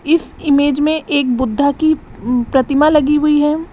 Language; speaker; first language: Hindi; native; Hindi